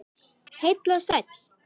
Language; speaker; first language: Icelandic; native; Icelandic